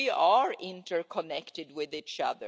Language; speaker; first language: English; non-native, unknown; Swedish